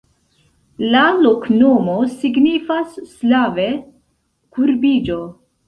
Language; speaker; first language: Esperanto; non-native, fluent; Central Kurdish